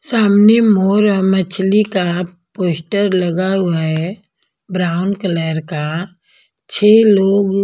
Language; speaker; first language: Hindi; non-native, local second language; Punjabi